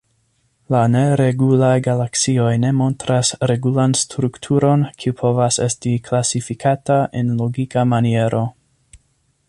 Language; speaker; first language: Esperanto; non-native, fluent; English